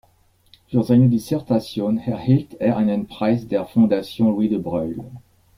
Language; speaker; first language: German; non-native, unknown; French